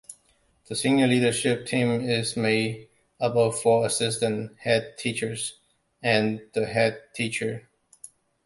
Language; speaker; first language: English; non-native, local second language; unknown